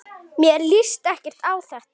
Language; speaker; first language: Icelandic; native; Icelandic